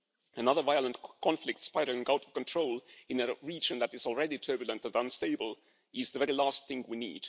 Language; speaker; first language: English; non-native, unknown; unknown